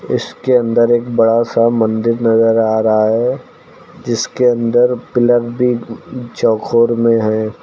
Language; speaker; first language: Hindi; native; Hindi